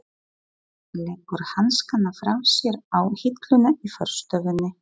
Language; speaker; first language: Icelandic; non-native, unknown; Polish